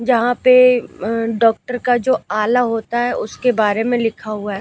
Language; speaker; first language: Hindi; native; Hindi